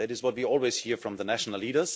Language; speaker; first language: English; non-native, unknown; German